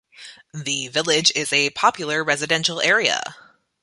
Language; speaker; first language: English; native; English